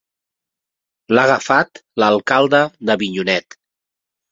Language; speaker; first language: Catalan; native; Catalan